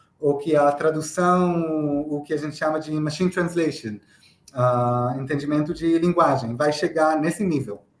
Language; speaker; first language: Portuguese; non-native, fluent; Hebrew